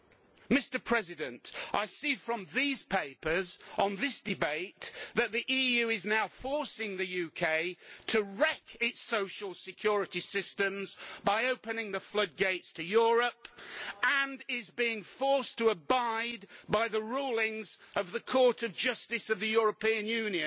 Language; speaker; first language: English; native; English